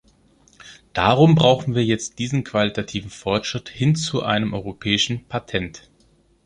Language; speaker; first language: German; non-native, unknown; Greek